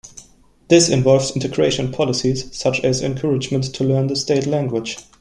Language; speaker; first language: English; non-native, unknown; German